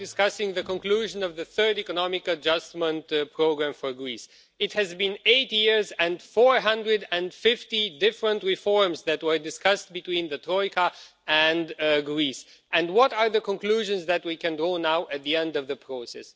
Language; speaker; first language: English; non-native, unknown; Romanian